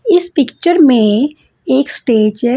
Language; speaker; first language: Hindi; non-native, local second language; Punjabi